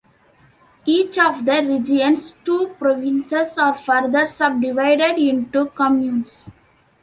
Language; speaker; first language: English; non-native, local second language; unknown